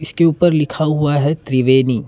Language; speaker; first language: Hindi; non-native, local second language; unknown